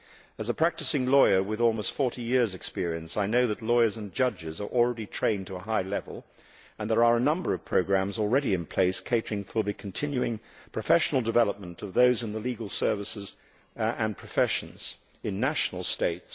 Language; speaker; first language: English; native; English